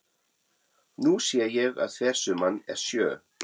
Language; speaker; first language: Icelandic; non-native, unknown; German